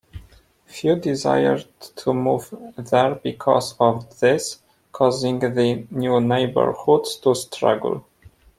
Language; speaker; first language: English; non-native, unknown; Polish